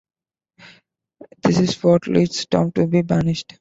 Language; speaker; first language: English; non-native, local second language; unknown